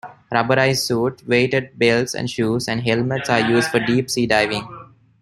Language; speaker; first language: English; non-native, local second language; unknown